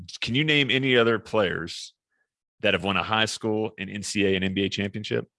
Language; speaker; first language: English; native; English